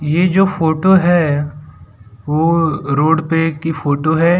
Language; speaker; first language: Hindi; non-native, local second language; Gujarati